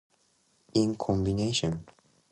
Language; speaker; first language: English; non-native, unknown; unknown